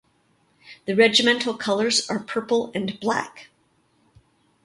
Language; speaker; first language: English; native; English